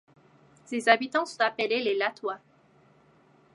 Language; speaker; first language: French; native; French